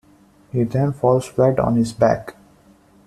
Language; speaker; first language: English; non-native, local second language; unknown